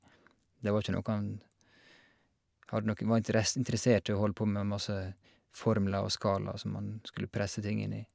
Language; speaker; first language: Norwegian; native; Norwegian